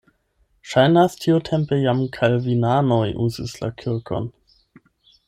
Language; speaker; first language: Esperanto; non-native, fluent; German